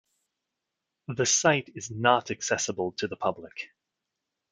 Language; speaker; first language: English; native; English